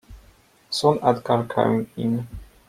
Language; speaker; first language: English; non-native, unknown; Polish